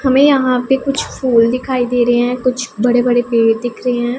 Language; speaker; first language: Hindi; non-native, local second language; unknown